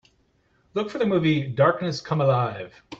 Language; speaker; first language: English; native; English